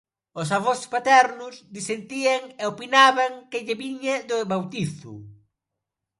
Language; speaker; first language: Galician; non-native, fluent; Spanish